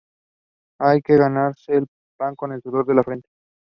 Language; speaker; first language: English; non-native, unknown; Spanish